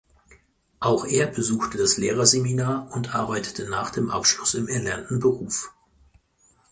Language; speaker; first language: German; native; German